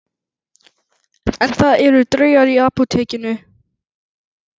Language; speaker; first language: Icelandic; native; Icelandic